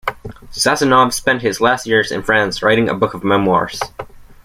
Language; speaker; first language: English; native; English